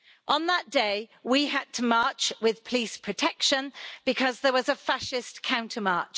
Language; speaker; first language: English; native; English